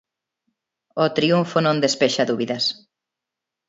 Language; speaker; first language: Galician; non-native, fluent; Spanish